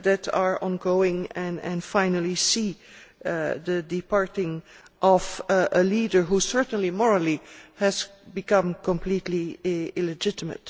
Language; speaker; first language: English; non-native, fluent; Dutch